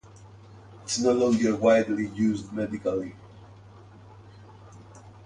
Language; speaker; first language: English; native; English